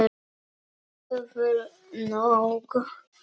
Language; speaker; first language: Icelandic; non-native, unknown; Polish